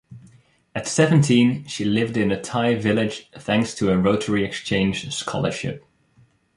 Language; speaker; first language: English; non-native, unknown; Dutch